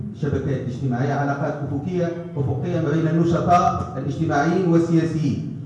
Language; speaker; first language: Arabic; native; Arabic